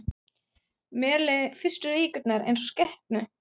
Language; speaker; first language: Icelandic; non-native, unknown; German